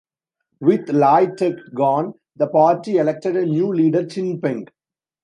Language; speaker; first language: English; non-native, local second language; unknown